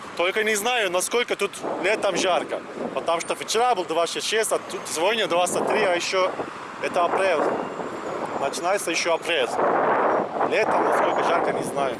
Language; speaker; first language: Russian; non-native, fluent; Turkish